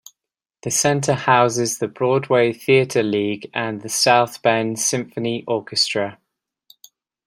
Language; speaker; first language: English; native; English